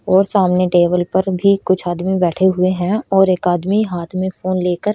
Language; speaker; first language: Hindi; native; Hindi